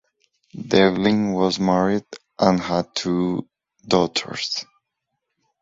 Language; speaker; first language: English; non-native, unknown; Spanish